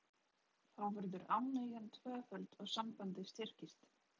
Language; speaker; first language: Icelandic; non-native, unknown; Polish